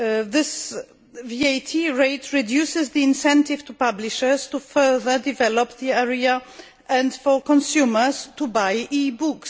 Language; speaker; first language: English; non-native, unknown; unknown